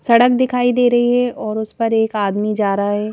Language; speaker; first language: Hindi; native; Hindi